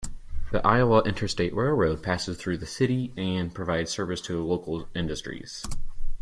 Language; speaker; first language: English; native; English